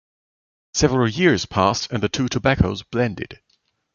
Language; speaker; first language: English; non-native, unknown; German